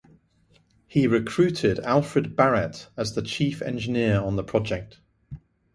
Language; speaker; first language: English; native; English